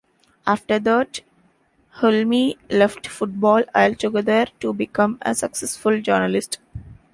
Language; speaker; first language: English; non-native, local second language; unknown